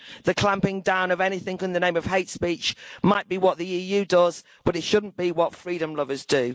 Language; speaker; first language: English; native; English